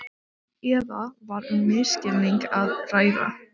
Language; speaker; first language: Icelandic; non-native, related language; Swedish